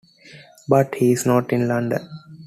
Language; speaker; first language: English; non-native, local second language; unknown